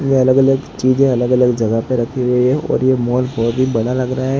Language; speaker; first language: Hindi; non-native, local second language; Gujarati